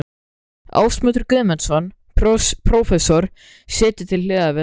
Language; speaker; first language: Icelandic; native; Icelandic